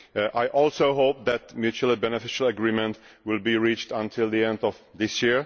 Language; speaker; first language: English; non-native, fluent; Czech